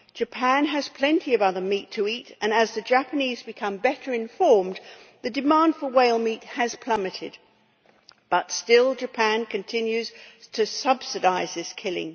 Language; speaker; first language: English; native; English